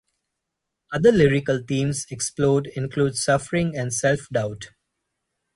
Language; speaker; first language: English; non-native, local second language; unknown